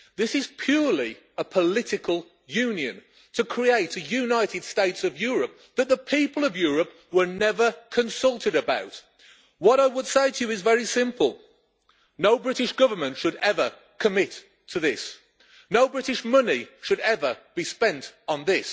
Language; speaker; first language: English; native; English